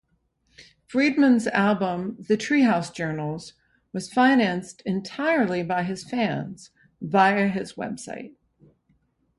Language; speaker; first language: English; native; English